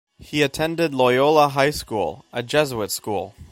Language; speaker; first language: English; native; English